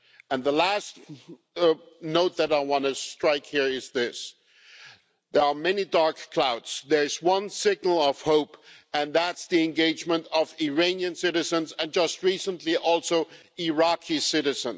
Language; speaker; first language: English; non-native, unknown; German